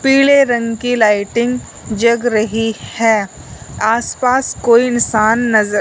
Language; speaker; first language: Hindi; non-native, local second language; Punjabi